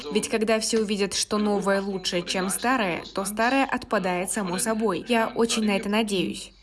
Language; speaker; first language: Russian; non-native, fluent; German